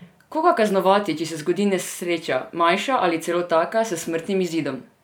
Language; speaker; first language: Slovenian; non-native, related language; Serbian